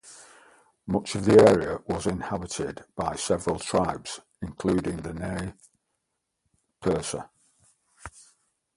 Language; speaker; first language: English; native; English